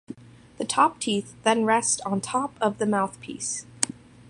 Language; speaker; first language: English; native; English